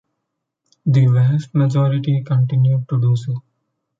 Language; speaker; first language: English; non-native, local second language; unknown